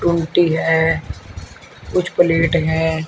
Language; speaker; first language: Hindi; native; Hindi